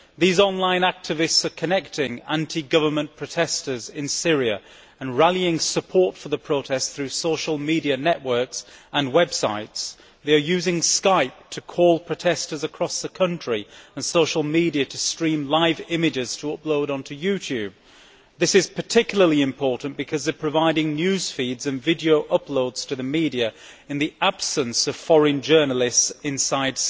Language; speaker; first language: English; native; English